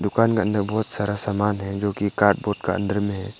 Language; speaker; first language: Hindi; non-native, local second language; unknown